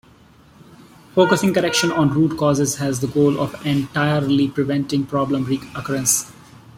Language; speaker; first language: English; non-native, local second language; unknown